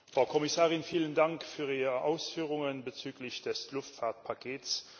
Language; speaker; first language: German; non-native, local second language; Luxembourgish